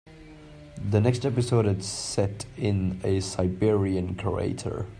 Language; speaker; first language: English; non-native, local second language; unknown